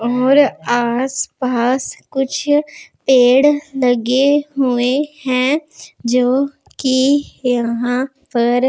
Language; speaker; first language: Hindi; non-native, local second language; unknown